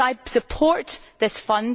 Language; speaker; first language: English; native; English